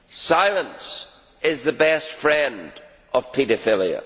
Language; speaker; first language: English; native; English